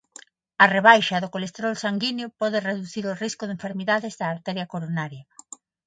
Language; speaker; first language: Galician; non-native, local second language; Spanish